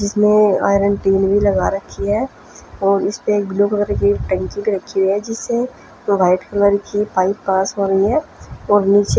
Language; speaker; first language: Hindi; non-native, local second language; Punjabi